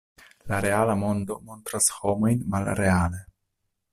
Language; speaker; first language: Esperanto; non-native, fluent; Italian